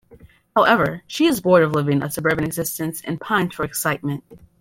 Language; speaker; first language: English; native; English